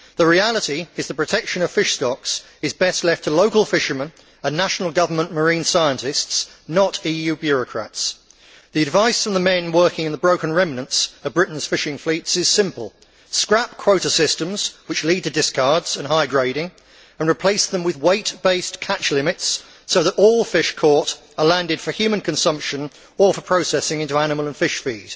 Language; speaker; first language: English; native; English